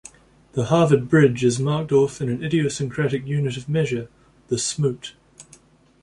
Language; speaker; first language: English; native; English